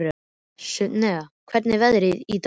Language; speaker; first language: Icelandic; native; Icelandic